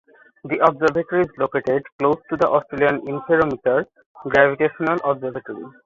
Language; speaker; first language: English; non-native, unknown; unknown